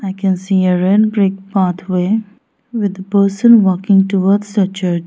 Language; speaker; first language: English; non-native, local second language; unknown